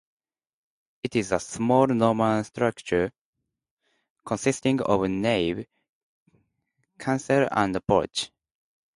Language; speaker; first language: English; non-native, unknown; Japanese